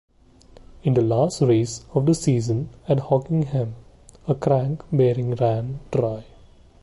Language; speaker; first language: English; non-native, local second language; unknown